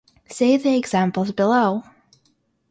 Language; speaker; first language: English; non-native, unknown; Russian